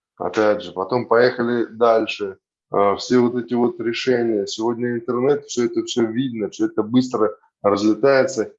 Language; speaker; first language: Russian; native; Russian